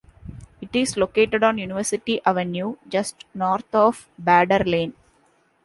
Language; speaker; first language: English; non-native, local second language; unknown